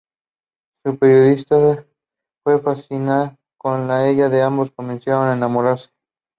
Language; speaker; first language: English; non-native, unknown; Spanish